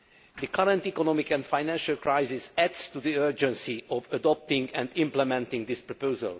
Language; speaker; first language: English; non-native, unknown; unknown